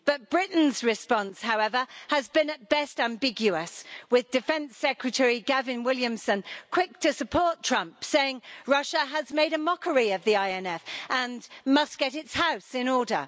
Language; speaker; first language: English; native; English